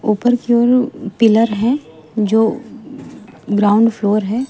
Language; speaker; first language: Hindi; native; Hindi